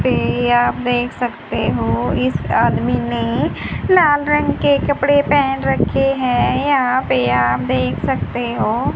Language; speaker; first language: Hindi; native; Hindi